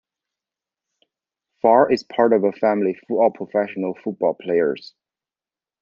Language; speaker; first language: English; non-native, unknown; Chinese